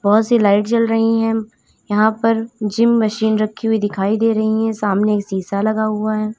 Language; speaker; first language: Hindi; native; Hindi